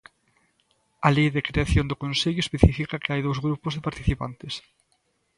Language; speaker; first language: Galician; native; Galician